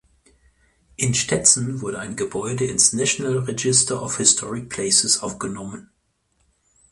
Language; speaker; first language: German; native; German